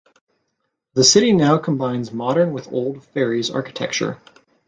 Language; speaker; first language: English; native; English